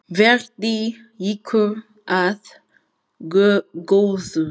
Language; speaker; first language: Icelandic; non-native, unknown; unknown